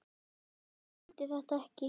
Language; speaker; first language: Icelandic; native; Icelandic